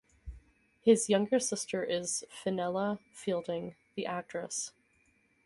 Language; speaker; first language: English; native; English